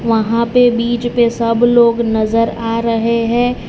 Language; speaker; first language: Hindi; non-native, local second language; Gujarati